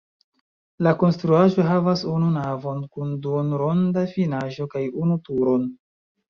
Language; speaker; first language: Esperanto; non-native, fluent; Chinese